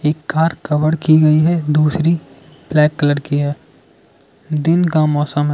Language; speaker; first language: Hindi; non-native, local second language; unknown